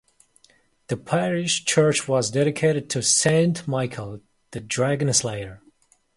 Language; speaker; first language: English; non-native, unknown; Mongolian